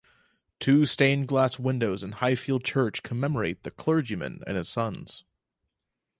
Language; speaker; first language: English; native; English